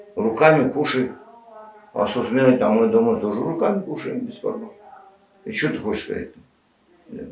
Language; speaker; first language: Russian; non-native, local second language; Kazakh